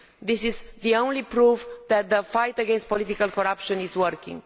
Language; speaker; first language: English; non-native, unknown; Romanian